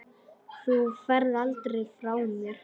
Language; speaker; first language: Icelandic; non-native, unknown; Polish